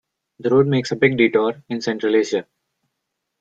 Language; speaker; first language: English; non-native, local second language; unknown